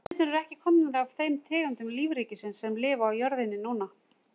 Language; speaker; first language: Icelandic; native; Icelandic